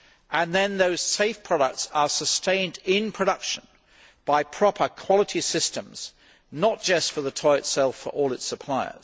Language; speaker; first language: English; native; English